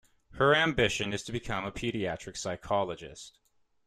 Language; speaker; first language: English; native; English